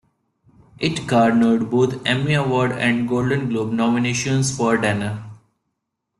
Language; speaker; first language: English; non-native, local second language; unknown